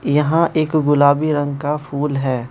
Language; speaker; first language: Hindi; non-native, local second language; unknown